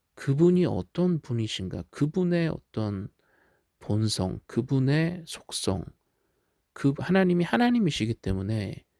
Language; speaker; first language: Korean; native; Korean